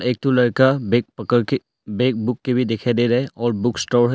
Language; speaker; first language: Hindi; early bilingual, other home language; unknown